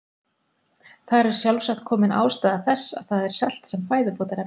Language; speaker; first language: Icelandic; native; Icelandic